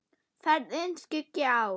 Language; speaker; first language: Icelandic; non-native, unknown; German